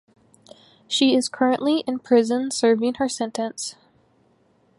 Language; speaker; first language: English; native; English